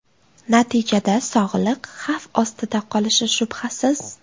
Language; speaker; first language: Uzbek; native; Uzbek